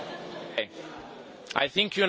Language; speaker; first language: English; non-native, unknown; Italian